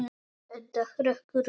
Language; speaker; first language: Icelandic; non-native, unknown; Polish